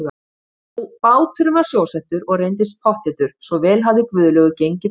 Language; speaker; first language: Icelandic; native; Icelandic